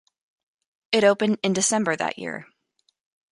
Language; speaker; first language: English; native; English